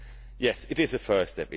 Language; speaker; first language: English; non-native, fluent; Swedish